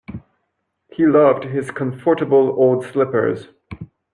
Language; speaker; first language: English; non-native, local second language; French